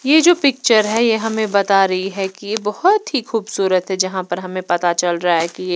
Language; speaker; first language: Hindi; non-native, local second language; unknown